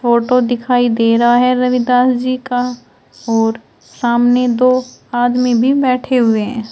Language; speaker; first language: Hindi; native; Hindi